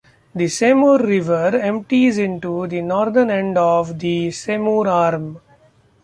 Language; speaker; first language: English; non-native, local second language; Marathi